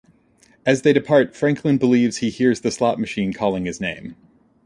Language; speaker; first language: English; native; English